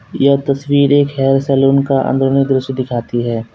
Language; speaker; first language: Hindi; native; Hindi